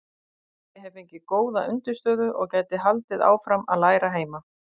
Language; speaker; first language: Icelandic; native; Icelandic